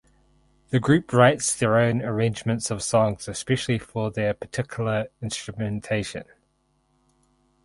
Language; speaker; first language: English; native; English